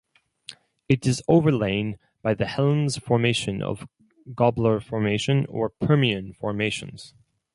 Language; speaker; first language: English; non-native, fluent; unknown